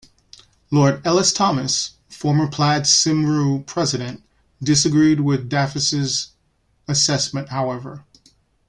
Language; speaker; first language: English; native; English